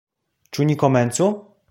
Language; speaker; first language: Esperanto; non-native, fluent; Polish